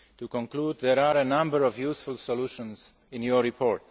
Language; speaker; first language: English; non-native, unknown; Slovak